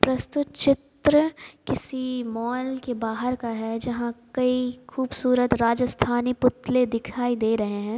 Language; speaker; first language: Hindi; native; Hindi